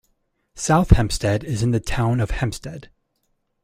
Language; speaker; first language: English; native; English